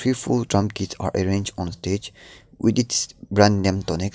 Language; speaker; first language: English; non-native, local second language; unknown